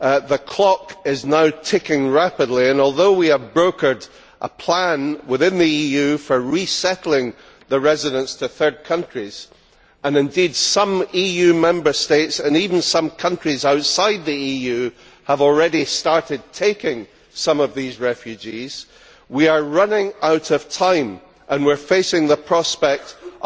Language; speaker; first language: English; native; English